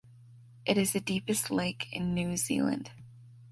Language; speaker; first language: English; native; English